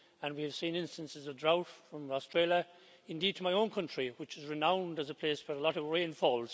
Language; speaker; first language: English; native; English